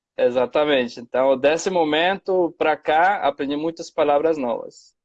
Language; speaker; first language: Portuguese; non-native, fluent; Spanish